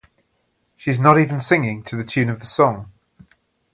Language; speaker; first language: English; native; English